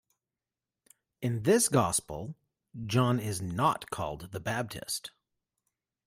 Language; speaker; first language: English; native; English